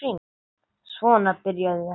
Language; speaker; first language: Icelandic; non-native, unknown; English